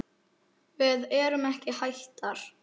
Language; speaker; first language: Icelandic; native; Icelandic